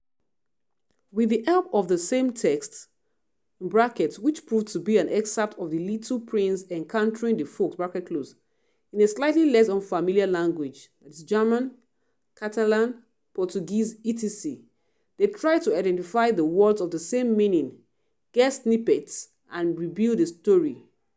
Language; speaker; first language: English; non-native, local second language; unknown